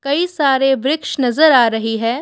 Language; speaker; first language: Hindi; non-native, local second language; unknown